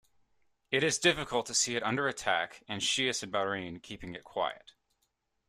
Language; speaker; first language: English; native; English